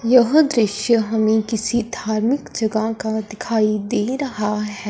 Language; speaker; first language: Hindi; non-native, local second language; Punjabi